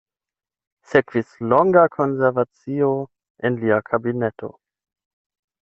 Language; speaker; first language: Esperanto; non-native, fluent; German